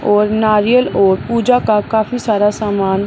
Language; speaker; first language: Hindi; non-native, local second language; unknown